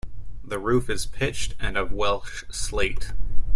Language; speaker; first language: English; native; English